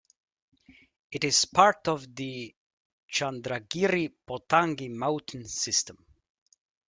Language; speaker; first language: English; native; English